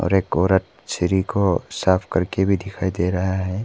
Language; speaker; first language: Hindi; non-native, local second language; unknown